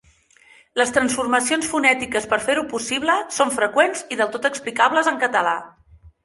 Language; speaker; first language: Catalan; non-native, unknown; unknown